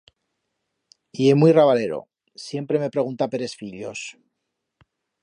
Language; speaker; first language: Aragonese; native; Aragonese